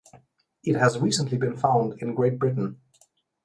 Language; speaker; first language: English; non-native, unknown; Slovenian